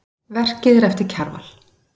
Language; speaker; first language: Icelandic; native; Icelandic